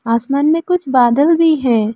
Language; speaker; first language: Hindi; non-native, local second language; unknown